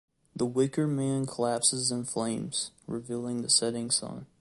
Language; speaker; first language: English; native; English